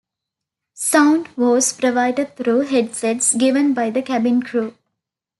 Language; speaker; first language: English; non-native, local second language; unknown